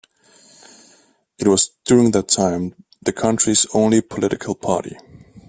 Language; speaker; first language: English; native; English